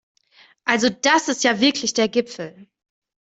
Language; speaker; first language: German; native; German